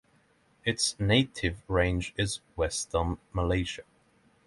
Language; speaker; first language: English; non-native, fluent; Norwegian